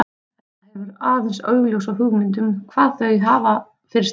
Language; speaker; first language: Icelandic; native; Icelandic